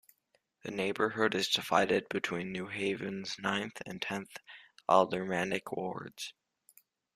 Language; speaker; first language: English; native; English